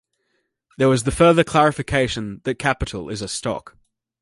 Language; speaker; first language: English; native; English